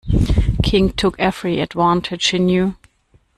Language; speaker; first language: English; non-native, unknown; German